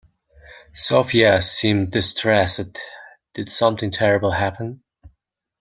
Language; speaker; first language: English; non-native, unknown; Mongolian